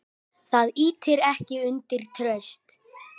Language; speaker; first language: Icelandic; native; Icelandic